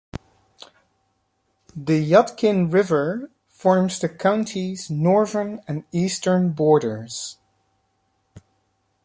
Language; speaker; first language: English; native; English